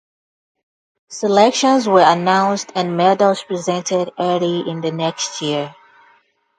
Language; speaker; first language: English; non-native, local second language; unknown